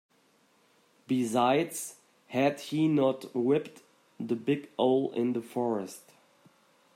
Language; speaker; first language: English; non-native, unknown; German